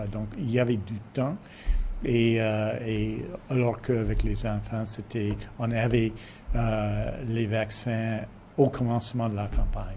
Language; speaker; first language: French; non-native, fluent; English